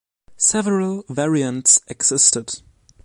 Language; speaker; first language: English; non-native, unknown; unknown